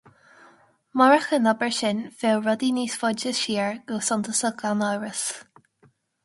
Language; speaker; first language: Irish; non-native, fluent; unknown